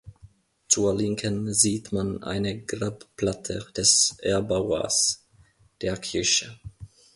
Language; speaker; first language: German; non-native, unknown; Finnish